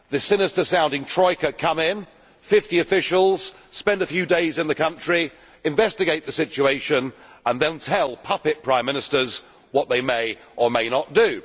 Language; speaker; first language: English; native; English